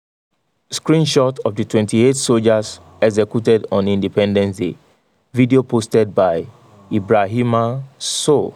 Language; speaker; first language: English; non-native, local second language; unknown